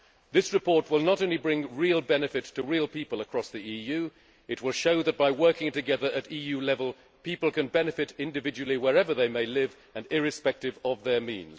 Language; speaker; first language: English; native; English